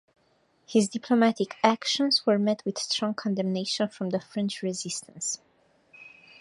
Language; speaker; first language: English; native; English